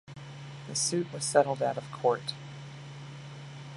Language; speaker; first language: English; native; English